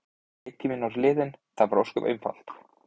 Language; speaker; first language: Icelandic; native; Icelandic